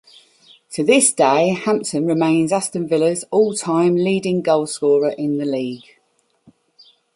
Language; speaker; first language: English; native; English